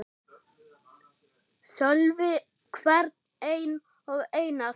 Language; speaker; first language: Icelandic; non-native, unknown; German